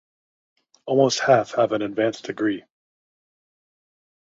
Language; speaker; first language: English; native; English